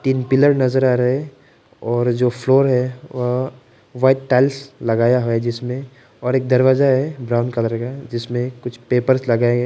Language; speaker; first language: Hindi; non-native, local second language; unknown